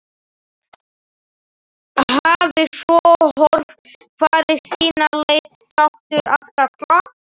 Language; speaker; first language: Icelandic; non-native, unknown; Slovak